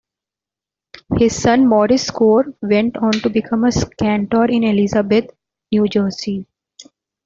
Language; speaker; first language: English; non-native, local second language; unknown